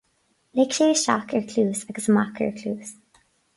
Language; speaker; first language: Irish; non-native, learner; English